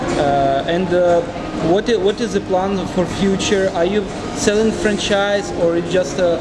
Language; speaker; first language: English; non-native, learner; Russian